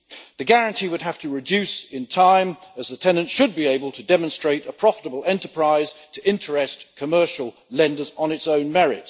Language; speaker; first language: English; native; English